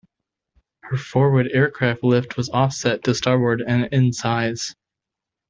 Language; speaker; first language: English; native; English